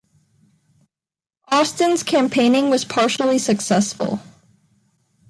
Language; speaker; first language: English; non-native, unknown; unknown